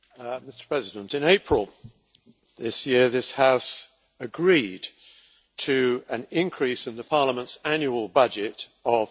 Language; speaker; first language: English; native; English